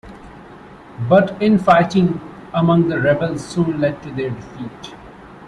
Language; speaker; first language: English; non-native, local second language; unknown